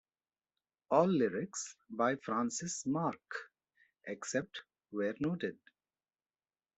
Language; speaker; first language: English; non-native, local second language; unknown